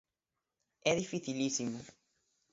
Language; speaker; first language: Galician; native; Galician